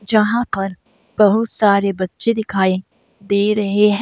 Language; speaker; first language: Hindi; native; Hindi